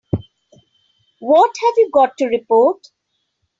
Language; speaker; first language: English; non-native, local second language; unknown